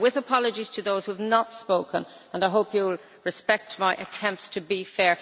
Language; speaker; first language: English; native; English